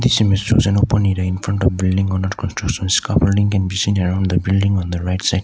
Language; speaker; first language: English; non-native, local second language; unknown